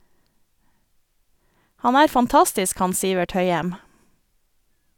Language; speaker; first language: Norwegian; native; Norwegian